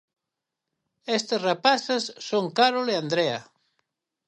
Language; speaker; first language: Galician; native; Galician